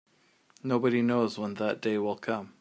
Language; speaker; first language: English; native; English